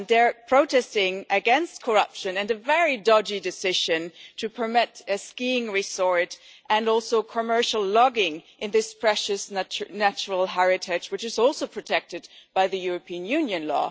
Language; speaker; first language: English; non-native, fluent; German